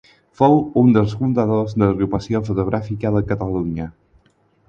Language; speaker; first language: Catalan; non-native, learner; Spanish